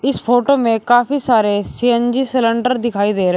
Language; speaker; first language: Hindi; native; Hindi